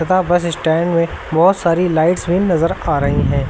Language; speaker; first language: Hindi; native; Hindi